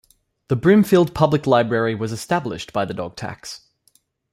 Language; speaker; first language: English; native; English